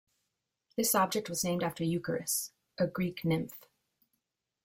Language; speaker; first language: English; native; English